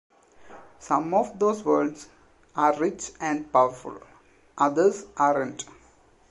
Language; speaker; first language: English; non-native, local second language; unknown